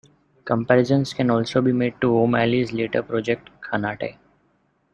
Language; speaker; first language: English; non-native, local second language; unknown